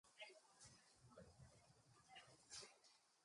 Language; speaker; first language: English; native; English